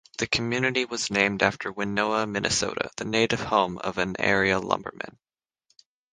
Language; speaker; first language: English; native; English